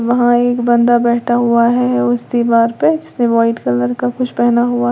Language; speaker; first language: Hindi; native; Hindi